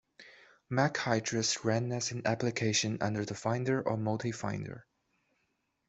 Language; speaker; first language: English; non-native, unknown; Chinese